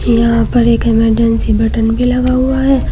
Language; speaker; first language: Hindi; native; Hindi